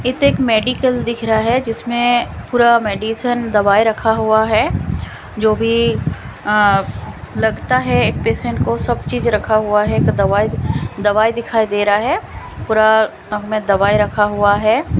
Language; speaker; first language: Hindi; non-native, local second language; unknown